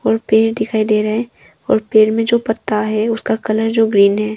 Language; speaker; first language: Hindi; non-native, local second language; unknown